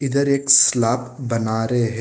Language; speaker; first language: Hindi; non-native, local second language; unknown